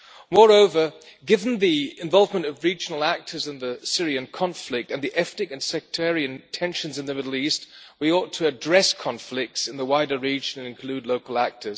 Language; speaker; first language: English; non-native, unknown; German